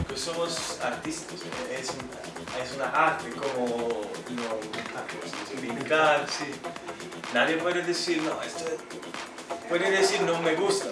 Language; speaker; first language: Spanish; non-native, related language; Italian